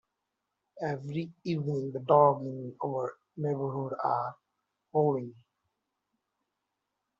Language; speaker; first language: English; non-native, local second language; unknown